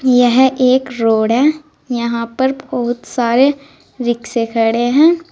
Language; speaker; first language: Hindi; native; Hindi